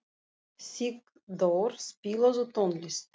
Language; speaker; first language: Icelandic; non-native, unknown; Russian